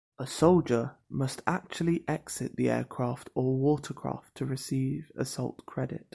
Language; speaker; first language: English; native; English